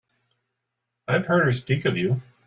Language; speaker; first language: English; native; English